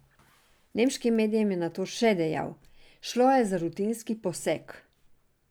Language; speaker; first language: Slovenian; non-native, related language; Serbian